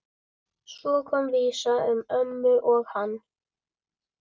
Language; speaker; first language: Icelandic; native; Icelandic